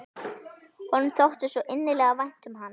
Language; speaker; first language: Icelandic; native; Icelandic